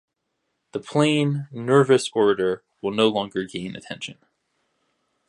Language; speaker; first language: English; native; English